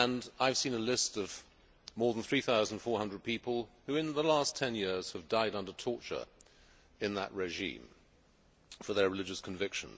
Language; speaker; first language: English; native; English